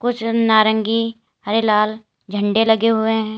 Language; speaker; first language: Hindi; native; Hindi